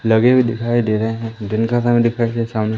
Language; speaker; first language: Hindi; native; Hindi